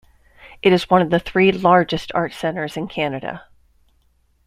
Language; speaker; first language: English; native; English